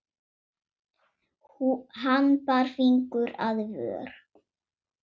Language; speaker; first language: Icelandic; non-native, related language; Swedish